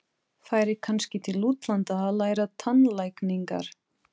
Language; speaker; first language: Icelandic; non-native, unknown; Portuguese